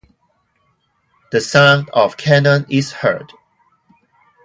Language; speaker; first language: English; non-native, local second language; Cantonese